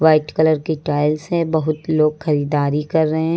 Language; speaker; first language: Hindi; native; Hindi